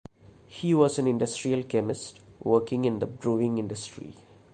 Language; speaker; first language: English; non-native, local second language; Malayalam